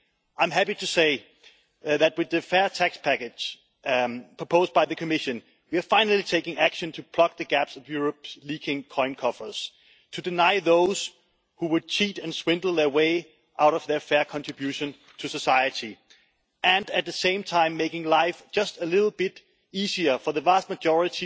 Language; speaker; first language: English; non-native, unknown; Danish